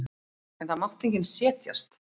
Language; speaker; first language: Icelandic; native; Icelandic